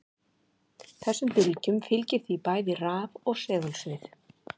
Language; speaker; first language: Icelandic; native; Icelandic